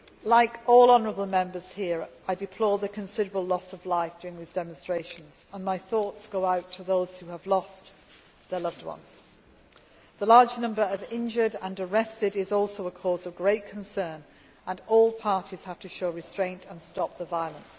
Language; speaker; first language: English; native; English